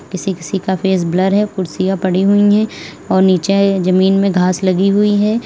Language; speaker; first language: Hindi; native; Hindi